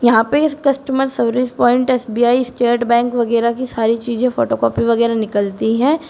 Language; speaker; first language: Hindi; native; Hindi